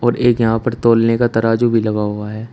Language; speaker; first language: Hindi; native; Hindi